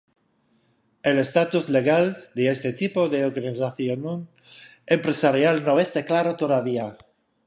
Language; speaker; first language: Spanish; non-native, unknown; English